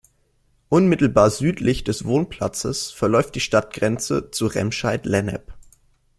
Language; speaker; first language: German; native; German